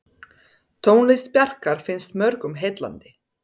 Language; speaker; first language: Icelandic; non-native, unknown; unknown